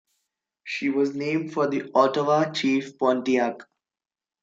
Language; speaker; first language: English; non-native, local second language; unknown